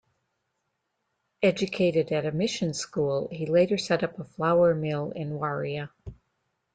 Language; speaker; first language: English; native; English